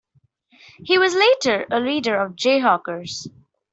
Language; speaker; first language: English; non-native, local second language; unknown